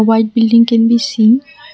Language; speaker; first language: English; non-native, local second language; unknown